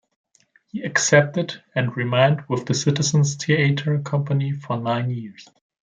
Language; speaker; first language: English; non-native, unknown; German